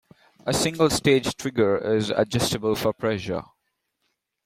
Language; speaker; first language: English; non-native, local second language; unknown